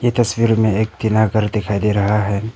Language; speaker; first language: Hindi; non-native, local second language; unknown